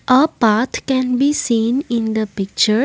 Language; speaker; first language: English; non-native, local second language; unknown